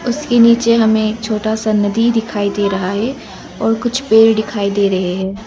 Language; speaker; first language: Hindi; non-native, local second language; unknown